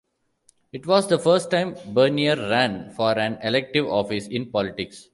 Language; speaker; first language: English; non-native, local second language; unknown